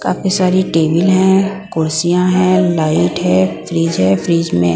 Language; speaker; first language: Hindi; non-native, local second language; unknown